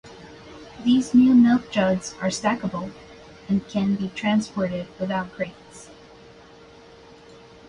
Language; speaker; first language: English; native; English